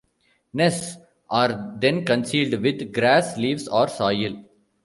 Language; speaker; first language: English; non-native, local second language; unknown